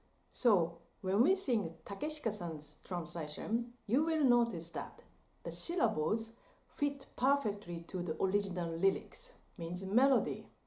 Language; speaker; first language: English; non-native, fluent; Japanese